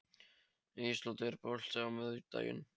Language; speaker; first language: Icelandic; non-native, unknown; Polish